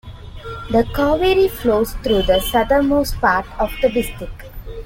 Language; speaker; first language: English; non-native, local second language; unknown